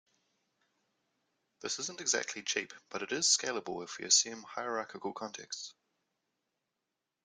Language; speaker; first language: English; native; English